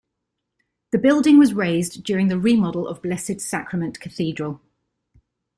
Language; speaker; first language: English; native; English